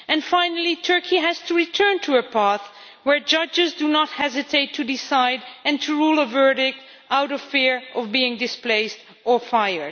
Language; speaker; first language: English; non-native, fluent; Dutch